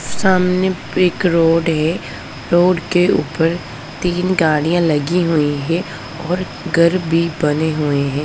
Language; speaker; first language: Hindi; non-native, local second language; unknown